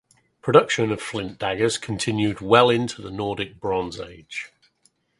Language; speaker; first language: English; native; English